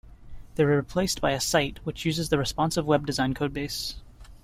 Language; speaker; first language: English; native; English